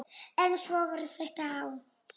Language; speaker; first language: Icelandic; non-native, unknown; Polish